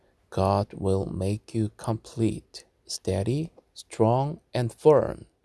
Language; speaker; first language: English; non-native, fluent; Korean